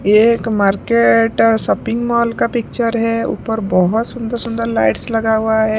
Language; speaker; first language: Hindi; non-native, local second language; Punjabi